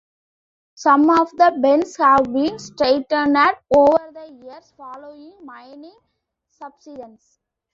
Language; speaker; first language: English; non-native, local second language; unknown